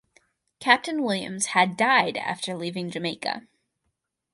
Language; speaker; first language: English; native; English